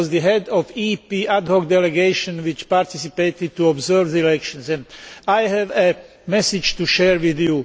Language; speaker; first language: English; non-native, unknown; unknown